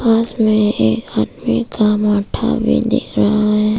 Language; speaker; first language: Hindi; early bilingual, other home language; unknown